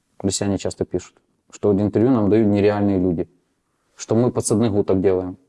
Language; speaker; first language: Russian; non-native, local second language; Ukrainian